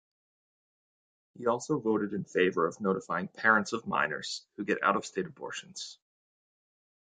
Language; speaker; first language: English; native; English